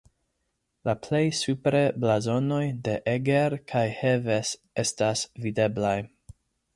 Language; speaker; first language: Esperanto; non-native, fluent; English